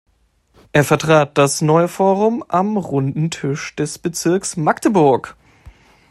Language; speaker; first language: German; native; German